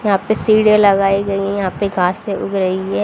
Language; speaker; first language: Hindi; native; Hindi